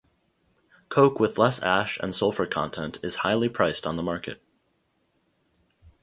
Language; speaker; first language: English; native; English